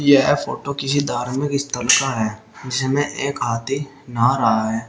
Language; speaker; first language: Hindi; native; Hindi